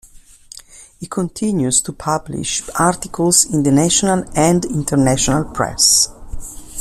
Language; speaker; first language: English; non-native, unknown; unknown